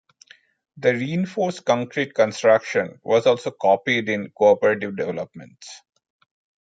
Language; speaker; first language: English; non-native, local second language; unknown